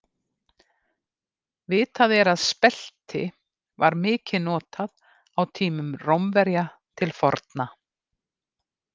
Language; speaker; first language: Icelandic; native; Icelandic